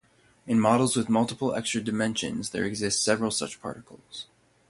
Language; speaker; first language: English; native; English